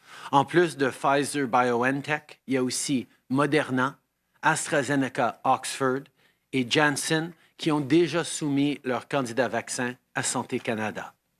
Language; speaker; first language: French; early bilingual, heritage; French